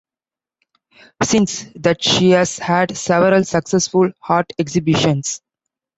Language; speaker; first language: English; non-native, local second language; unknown